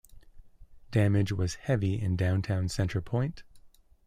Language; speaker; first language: English; native; English